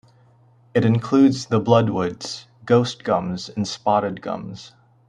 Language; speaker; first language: English; native; English